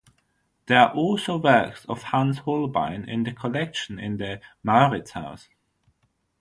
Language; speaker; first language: English; non-native, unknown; German